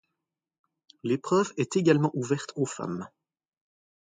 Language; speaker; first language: French; native; French